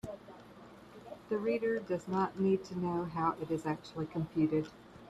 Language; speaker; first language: English; native; English